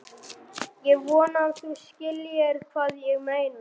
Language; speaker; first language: Icelandic; non-native, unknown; German